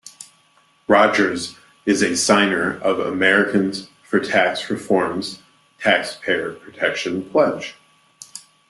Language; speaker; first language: English; native; English